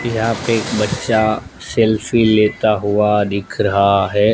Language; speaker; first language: Hindi; non-native, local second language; Gujarati